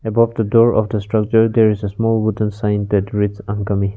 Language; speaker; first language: English; non-native, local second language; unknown